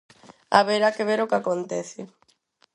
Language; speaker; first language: Galician; non-native, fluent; Spanish